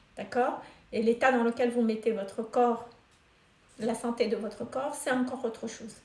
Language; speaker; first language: French; non-native, local second language; Malagasy